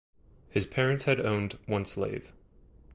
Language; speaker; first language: English; native; English